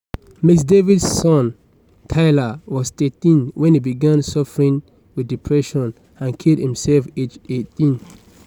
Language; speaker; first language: English; non-native, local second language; Yoruba